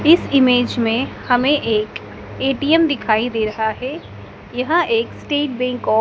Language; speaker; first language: Hindi; native; Hindi